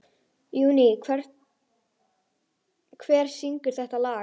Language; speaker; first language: Icelandic; native; Icelandic